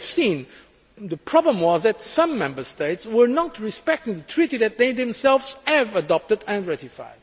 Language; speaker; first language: English; non-native, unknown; Portuguese